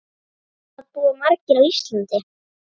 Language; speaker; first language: Icelandic; native; Icelandic